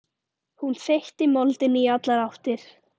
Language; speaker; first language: Icelandic; native; Icelandic